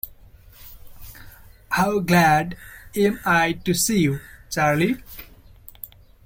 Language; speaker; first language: English; non-native, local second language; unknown